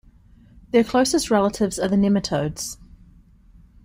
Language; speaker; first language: English; native; English